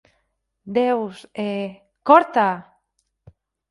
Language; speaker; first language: Galician; native; Galician